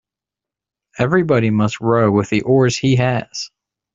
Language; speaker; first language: English; native; English